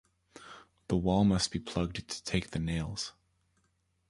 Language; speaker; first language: English; native; English